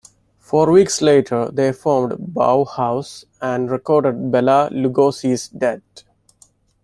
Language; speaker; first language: English; non-native, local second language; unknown